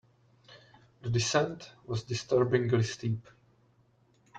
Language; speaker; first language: English; non-native, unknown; Czech